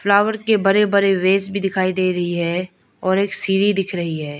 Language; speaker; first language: Hindi; non-native, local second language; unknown